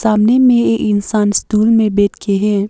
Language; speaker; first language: Hindi; early bilingual, other home language; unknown